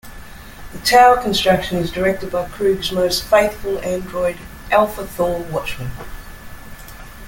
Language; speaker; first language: English; native; English